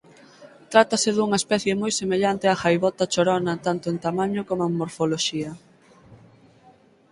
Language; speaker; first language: Galician; native; Galician